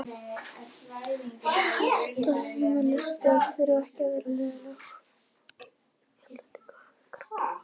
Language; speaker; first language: Icelandic; native; Icelandic